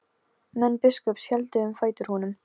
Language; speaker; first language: Icelandic; non-native, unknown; Polish